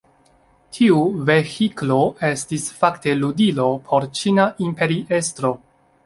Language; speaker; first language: Esperanto; non-native, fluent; Chinese